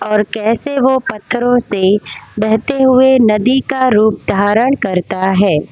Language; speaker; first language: Hindi; non-native, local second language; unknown